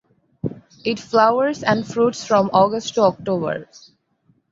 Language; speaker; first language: English; non-native, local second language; Bangla